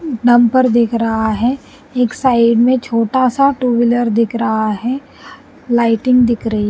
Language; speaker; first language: Hindi; non-native, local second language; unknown